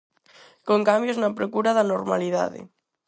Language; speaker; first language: Galician; non-native, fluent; Spanish